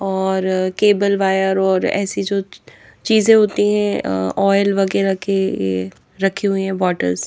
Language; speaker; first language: Hindi; native; Hindi